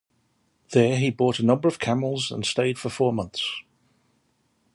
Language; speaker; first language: English; native; English